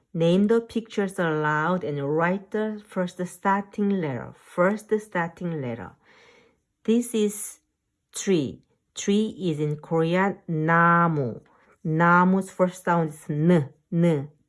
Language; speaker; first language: English; non-native, fluent; Korean